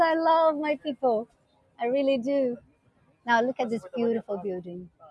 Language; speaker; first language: English; non-native, fluent; Portuguese